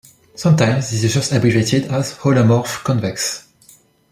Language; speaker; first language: English; non-native, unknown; French